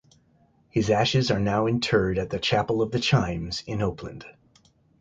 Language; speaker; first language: English; native; English